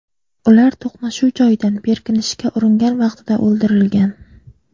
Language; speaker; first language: Uzbek; native; Uzbek